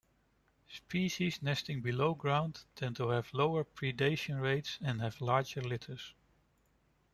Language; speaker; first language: English; non-native, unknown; Dutch